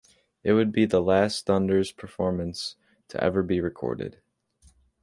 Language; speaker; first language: English; native; English